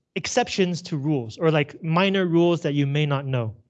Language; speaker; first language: English; native; English